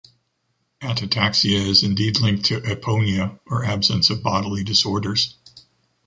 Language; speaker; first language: English; native; English